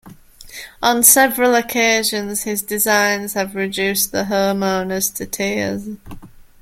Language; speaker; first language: English; native; English